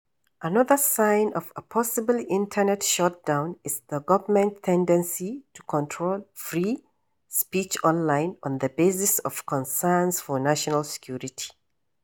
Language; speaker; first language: English; non-native, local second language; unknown